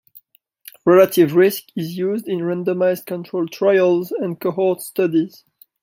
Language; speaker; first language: English; non-native, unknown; French